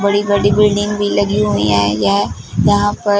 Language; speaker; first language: Hindi; non-native, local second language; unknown